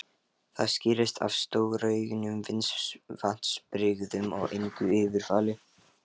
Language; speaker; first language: Icelandic; non-native, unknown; Lithuanian